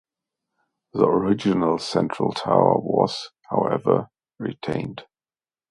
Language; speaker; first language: English; non-native, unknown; German